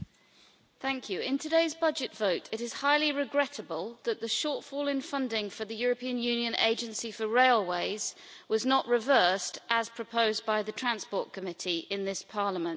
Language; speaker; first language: English; native; English